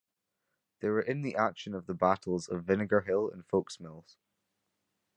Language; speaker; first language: English; native; English